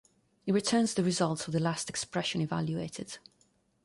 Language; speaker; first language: English; non-native, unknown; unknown